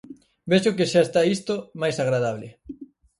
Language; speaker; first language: Galician; native; Galician